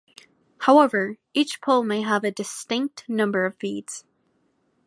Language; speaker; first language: English; native; English